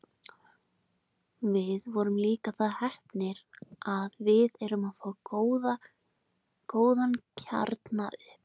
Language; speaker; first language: Icelandic; native; Icelandic